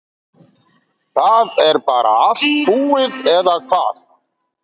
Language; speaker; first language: Icelandic; native; Icelandic